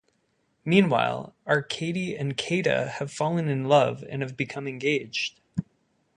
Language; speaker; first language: English; native; English